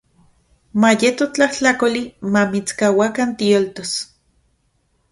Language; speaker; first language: Central Puebla Nahuatl; non-native, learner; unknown